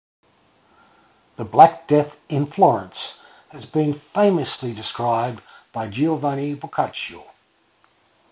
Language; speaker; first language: English; native; English